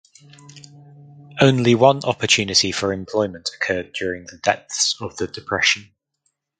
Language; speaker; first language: English; native; English